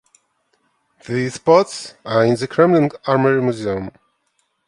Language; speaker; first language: English; non-native, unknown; Ukrainian